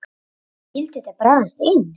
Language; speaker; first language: Icelandic; native; Icelandic